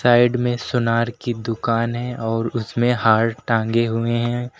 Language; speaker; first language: Hindi; native; Hindi